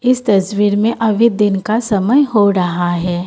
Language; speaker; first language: Hindi; non-native, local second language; Assamese